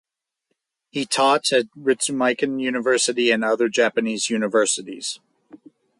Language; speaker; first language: English; native; English